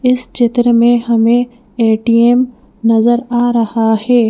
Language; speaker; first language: Hindi; native; Hindi